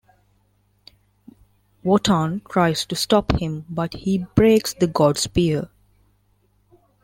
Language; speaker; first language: English; non-native, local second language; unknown